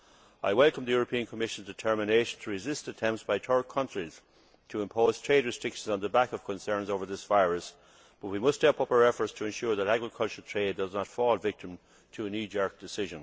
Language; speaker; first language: English; native; English